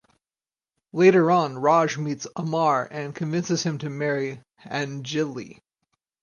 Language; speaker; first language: English; native; English